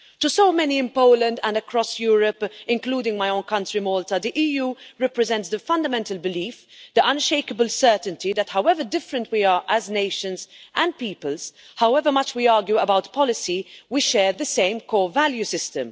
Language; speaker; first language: English; non-native, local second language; Maltese